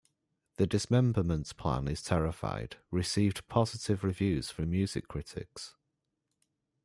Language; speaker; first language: English; native; English